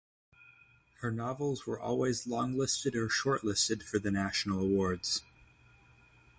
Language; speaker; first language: English; native; English